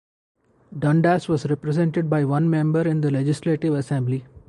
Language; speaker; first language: English; non-native, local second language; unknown